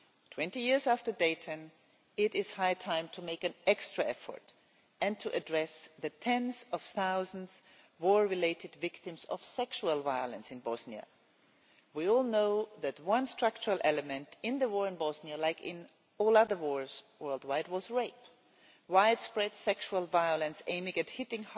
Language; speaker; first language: English; non-native, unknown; German